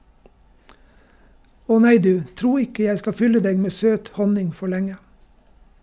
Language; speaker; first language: Norwegian; native; Norwegian